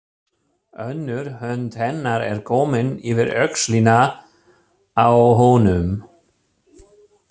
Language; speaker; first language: Icelandic; non-native, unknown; German